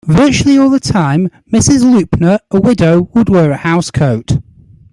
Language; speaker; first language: English; native; English